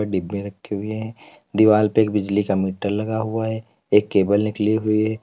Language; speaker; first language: Hindi; native; Hindi